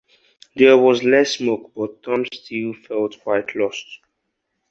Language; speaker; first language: English; non-native, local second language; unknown